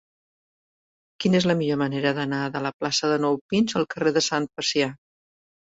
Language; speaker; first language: Catalan; native; Catalan